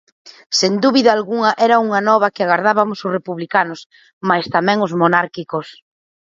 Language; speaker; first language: Galician; native; Galician